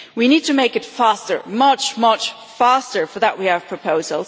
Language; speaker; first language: English; non-native, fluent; German